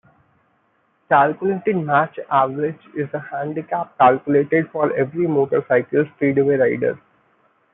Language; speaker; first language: English; non-native, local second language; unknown